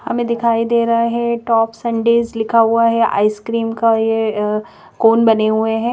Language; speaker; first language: Hindi; native; Hindi